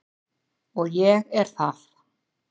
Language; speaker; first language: Icelandic; native; Icelandic